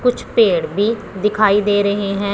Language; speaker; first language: Hindi; non-native, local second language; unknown